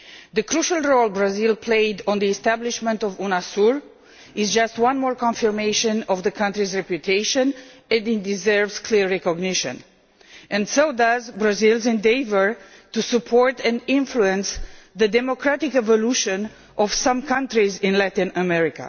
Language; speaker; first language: English; non-native, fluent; Romanian